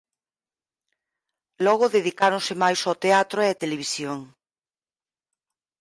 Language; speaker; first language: Galician; native; Galician